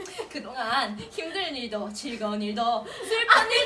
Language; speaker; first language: Korean; non-native, fluent; Indonesian